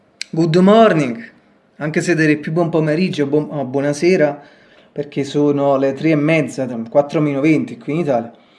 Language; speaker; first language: Italian; native; Italian